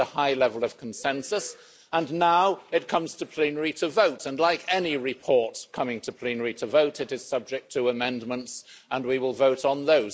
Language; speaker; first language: English; native; English